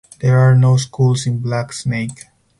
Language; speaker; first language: English; non-native, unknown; Spanish